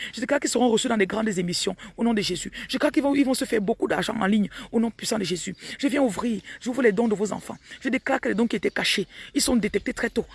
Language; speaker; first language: French; non-native, local second language; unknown